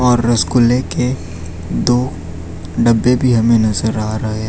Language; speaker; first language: Hindi; non-native, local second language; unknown